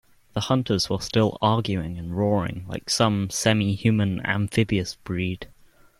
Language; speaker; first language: English; native; English